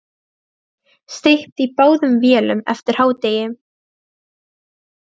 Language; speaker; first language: Icelandic; non-native, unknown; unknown